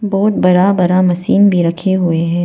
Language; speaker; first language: Hindi; non-native, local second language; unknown